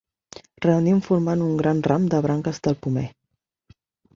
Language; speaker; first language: Catalan; non-native, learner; Spanish